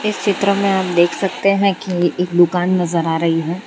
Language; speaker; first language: Hindi; non-native, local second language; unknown